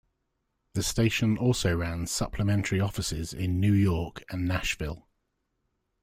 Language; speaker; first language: English; native; English